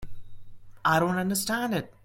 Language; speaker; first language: English; non-native, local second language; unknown